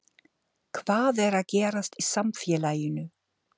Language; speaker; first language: Icelandic; non-native, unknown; German